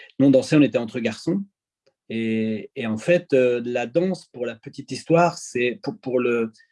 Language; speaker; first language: French; early bilingual, other home language; Arabic